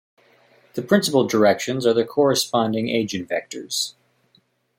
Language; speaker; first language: English; native; English